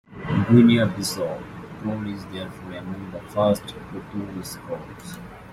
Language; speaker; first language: English; native; English